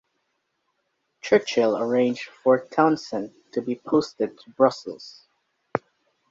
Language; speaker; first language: English; native; English